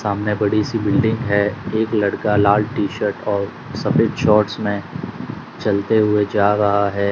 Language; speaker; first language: Hindi; non-native, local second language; Gujarati